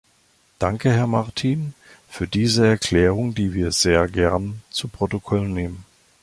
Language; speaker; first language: German; native; German